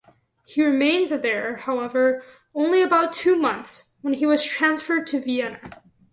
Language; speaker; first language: English; native; English